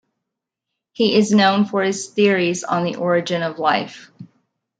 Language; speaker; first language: English; native; English